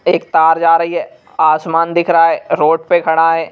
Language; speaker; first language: Hindi; native; Hindi